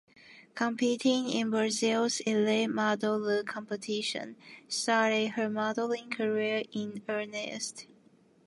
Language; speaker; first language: English; non-native, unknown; Japanese